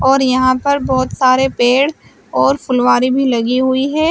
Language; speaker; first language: Hindi; native; Hindi